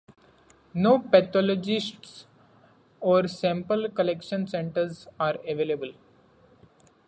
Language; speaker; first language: English; non-native, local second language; Marathi